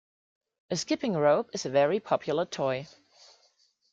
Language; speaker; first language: English; non-native, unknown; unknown